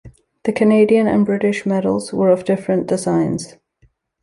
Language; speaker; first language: English; native; English